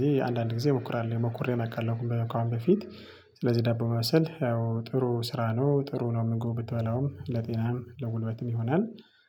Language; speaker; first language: Amharic; non-native, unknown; Tigrinya